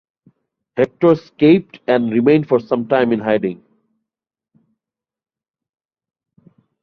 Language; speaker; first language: English; non-native, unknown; Bangla